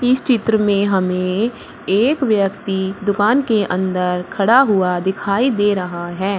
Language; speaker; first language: Hindi; native; Hindi